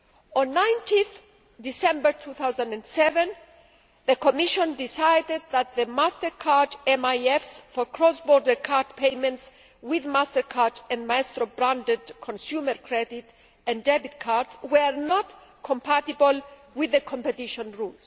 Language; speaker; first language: English; non-native, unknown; Greek